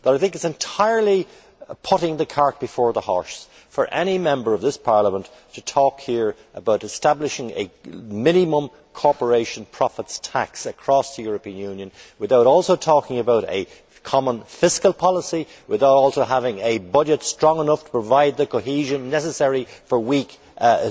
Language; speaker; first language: English; native; English